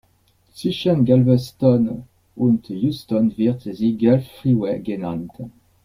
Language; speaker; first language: German; non-native, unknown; French